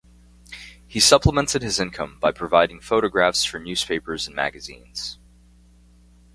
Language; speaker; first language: English; native; English